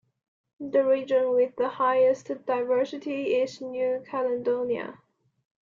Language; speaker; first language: English; non-native, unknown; Chinese